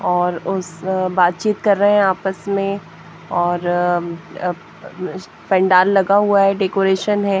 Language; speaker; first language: Hindi; native; Hindi